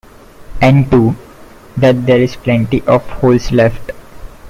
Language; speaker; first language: English; non-native, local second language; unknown